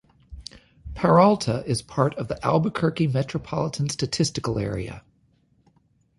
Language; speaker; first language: English; native; English